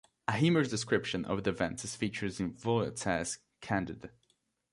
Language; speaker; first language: English; native; English